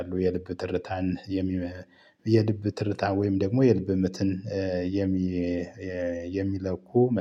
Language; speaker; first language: Amharic; native; Amharic